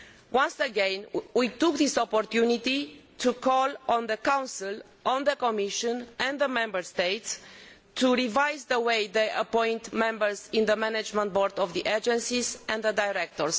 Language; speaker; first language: English; non-native, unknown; Romanian